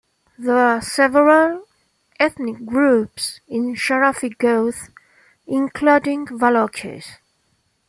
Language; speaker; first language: English; non-native, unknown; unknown